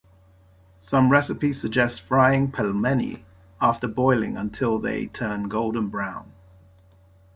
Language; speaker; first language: English; native; English